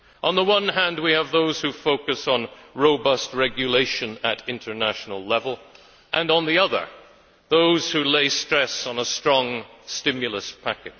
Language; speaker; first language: English; native; English